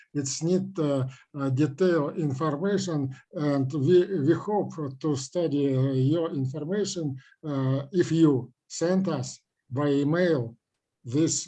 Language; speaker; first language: English; non-native, learner; Russian